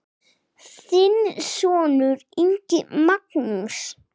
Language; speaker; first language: Icelandic; non-native, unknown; English